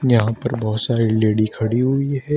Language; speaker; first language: Hindi; native; Hindi